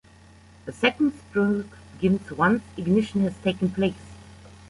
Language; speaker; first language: English; non-native, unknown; German